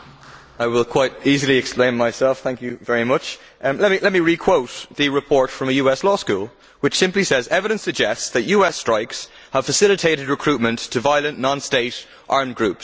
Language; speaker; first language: English; native; English